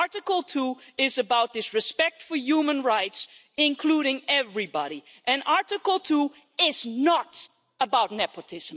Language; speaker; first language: English; non-native, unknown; Dutch